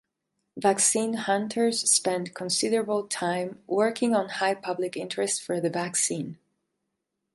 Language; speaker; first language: English; non-native, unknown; Spanish